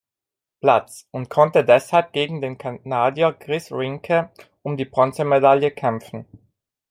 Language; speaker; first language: German; non-native, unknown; Italian